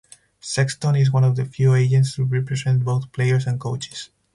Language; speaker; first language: English; non-native, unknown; Spanish